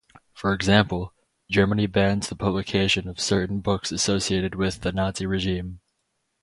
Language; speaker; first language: English; native; English